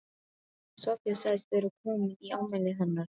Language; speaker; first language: Icelandic; non-native, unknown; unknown